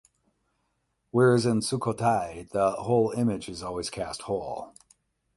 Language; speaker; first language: English; native; English